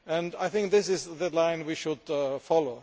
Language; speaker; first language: English; non-native, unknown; German